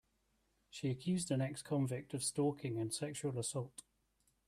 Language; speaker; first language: English; native; English